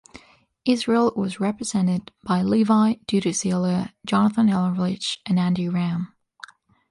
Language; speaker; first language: English; non-native, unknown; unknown